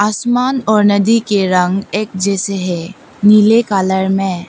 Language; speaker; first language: Hindi; non-native, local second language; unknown